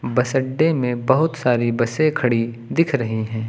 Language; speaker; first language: Hindi; native; Hindi